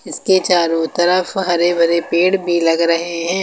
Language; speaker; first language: Hindi; native; Hindi